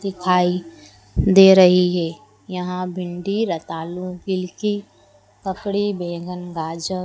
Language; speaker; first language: Hindi; native; Hindi